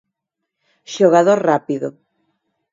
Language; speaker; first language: Galician; non-native, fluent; Spanish